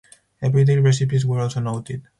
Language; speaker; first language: English; non-native, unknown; Spanish